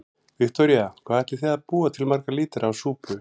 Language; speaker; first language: Icelandic; native; Icelandic